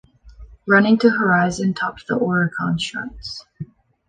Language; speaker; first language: English; native; English